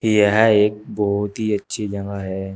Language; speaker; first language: Hindi; native; Hindi